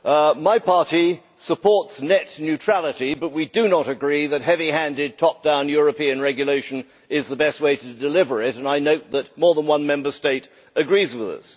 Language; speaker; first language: English; native; English